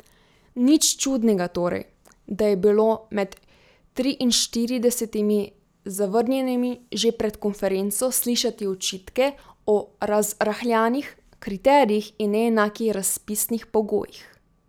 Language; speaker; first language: Slovenian; native; Slovenian